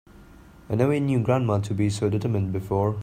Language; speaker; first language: English; non-native, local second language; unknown